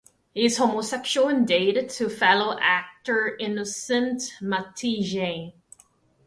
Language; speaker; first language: English; non-native, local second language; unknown